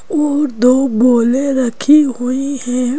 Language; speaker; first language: Hindi; native; Hindi